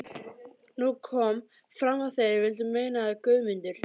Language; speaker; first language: Icelandic; native; Icelandic